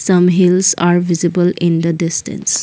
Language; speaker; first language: English; non-native, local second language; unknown